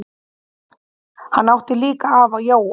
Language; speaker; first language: Icelandic; native; Icelandic